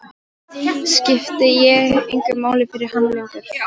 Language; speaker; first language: Icelandic; non-native, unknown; Polish